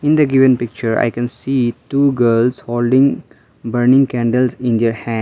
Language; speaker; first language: English; non-native, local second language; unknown